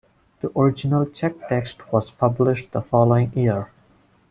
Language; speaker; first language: English; non-native, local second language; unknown